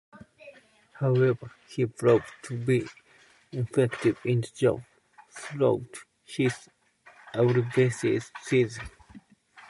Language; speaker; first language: English; non-native, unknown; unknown